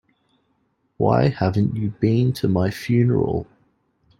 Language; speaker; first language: English; native; English